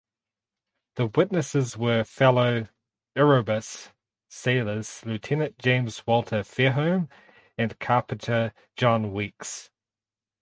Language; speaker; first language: English; native; English